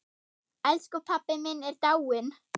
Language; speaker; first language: Icelandic; non-native, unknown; German